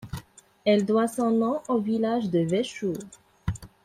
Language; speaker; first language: French; non-native, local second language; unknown